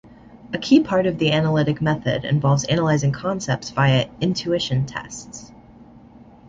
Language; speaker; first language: English; native; English